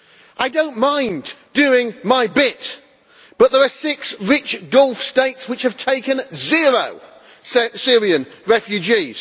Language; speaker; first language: English; native; English